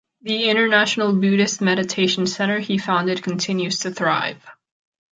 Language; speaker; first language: English; non-native, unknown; Catalan